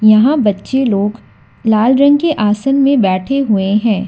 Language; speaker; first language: Hindi; non-native, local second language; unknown